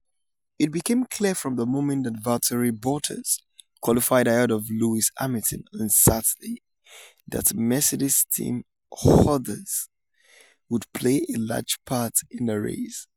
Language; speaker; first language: English; non-native, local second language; Yoruba